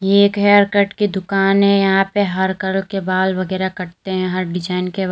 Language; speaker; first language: Hindi; native; Hindi